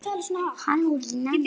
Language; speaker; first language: Icelandic; non-native, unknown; Polish